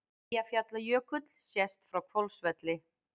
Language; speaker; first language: Icelandic; native; Icelandic